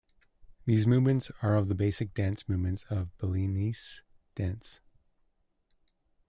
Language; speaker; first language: English; native; English